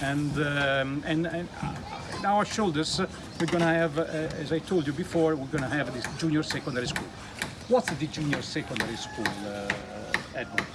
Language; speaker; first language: English; non-native, fluent; Italian